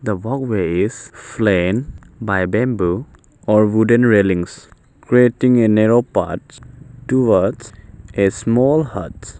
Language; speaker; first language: English; non-native, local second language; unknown